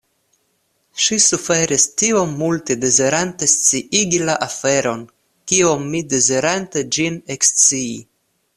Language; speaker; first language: Esperanto; non-native, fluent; Russian